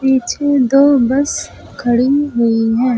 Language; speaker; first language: Hindi; native; Hindi